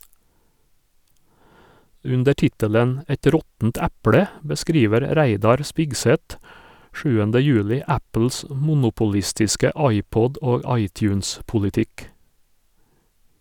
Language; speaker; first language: Norwegian; native; Norwegian